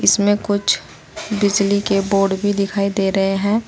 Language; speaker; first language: Hindi; native; Hindi